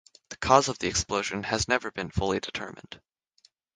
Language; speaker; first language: English; native; English